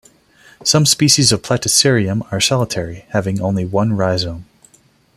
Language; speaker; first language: English; non-native, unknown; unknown